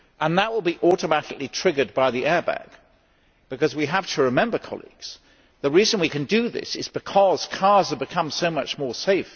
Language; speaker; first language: English; native; English